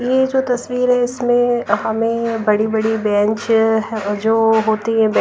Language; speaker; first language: Hindi; non-native, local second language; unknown